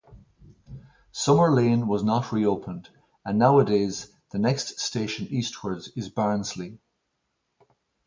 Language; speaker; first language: English; native; English